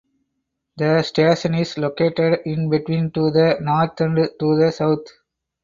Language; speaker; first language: English; non-native, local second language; Tamil